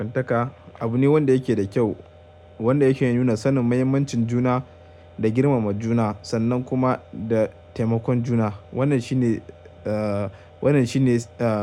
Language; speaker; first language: Hausa; native; Hausa